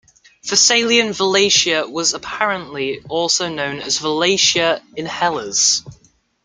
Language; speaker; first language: English; native; English